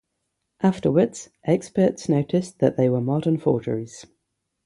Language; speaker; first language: English; native; English